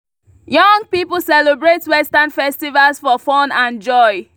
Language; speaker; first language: English; non-native, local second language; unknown